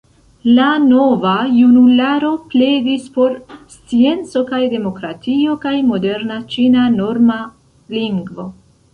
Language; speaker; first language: Esperanto; non-native, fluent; Central Kurdish